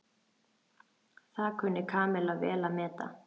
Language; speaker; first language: Icelandic; native; Icelandic